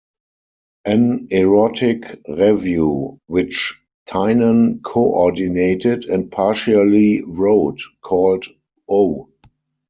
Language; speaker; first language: English; non-native, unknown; German